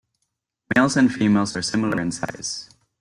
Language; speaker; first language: English; non-native, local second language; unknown